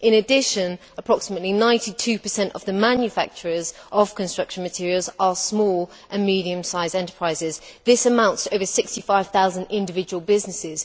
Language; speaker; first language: English; native; English